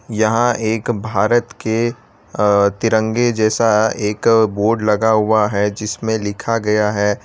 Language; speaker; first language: Hindi; non-native, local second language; Gujarati